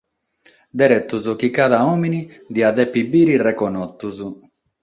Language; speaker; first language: Sardinian; non-native, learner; Catalan